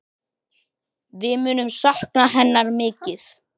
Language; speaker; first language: Icelandic; native; Icelandic